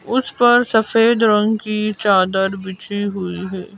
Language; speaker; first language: Hindi; native; Hindi